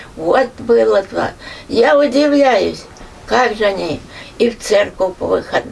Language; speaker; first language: Russian; native; Russian